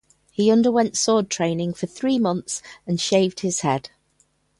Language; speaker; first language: English; native; English